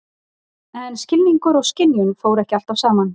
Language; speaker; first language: Icelandic; native; Icelandic